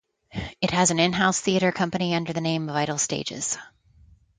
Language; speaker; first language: English; native; English